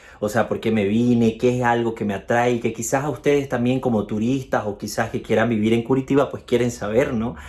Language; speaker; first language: Spanish; native; Spanish